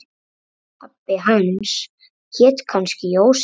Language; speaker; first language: Icelandic; native; Icelandic